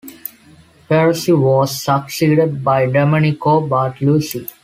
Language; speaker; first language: English; non-native, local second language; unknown